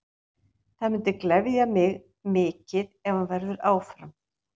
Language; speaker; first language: Icelandic; native; Icelandic